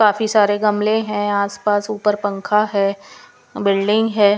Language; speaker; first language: Hindi; non-native, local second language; Punjabi